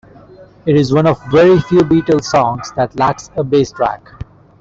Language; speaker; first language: English; non-native, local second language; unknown